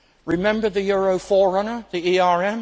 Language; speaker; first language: English; native; English